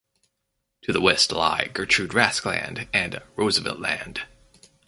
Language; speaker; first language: English; native; English